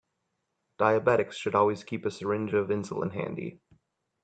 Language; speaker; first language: English; native; English